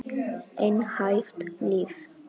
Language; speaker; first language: Icelandic; non-native, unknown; Polish